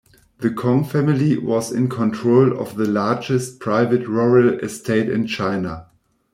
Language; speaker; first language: English; non-native, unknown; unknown